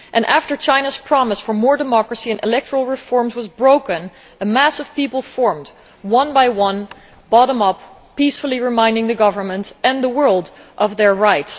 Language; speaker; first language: English; non-native, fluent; Dutch